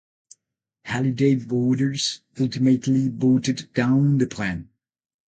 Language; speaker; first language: English; non-native, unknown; Spanish